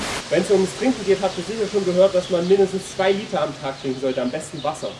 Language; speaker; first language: German; native; German